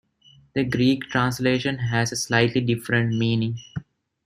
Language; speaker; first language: English; non-native, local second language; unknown